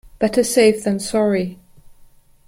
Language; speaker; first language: English; non-native, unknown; German